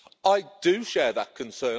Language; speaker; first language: English; native; English